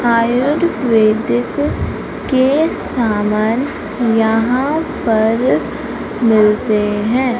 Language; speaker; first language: Hindi; native; Hindi